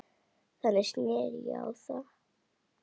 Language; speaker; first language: Icelandic; native; Icelandic